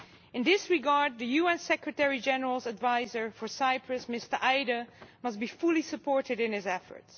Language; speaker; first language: English; non-native, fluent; Dutch